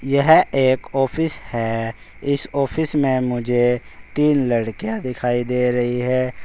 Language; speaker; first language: Hindi; native; Hindi